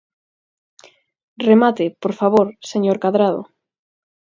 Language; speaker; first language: Galician; native; Galician